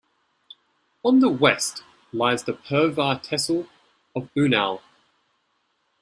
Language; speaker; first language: English; native; English